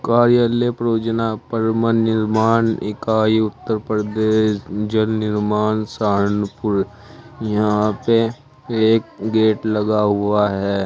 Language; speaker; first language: Hindi; native; Hindi